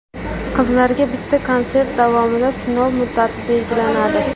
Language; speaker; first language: Uzbek; native; Uzbek